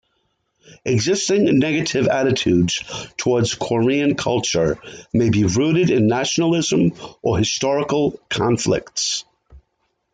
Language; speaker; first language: English; native; English